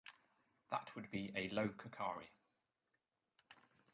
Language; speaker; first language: English; native; English